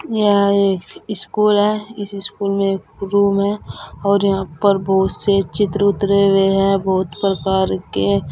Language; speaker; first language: Hindi; native; Hindi